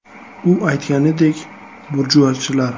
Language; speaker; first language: Uzbek; native; Uzbek